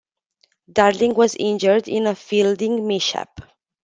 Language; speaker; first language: English; non-native, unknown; Romanian